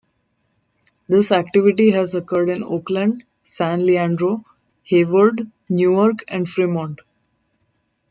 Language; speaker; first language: English; non-native, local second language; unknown